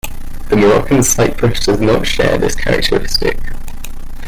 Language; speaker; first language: English; native; English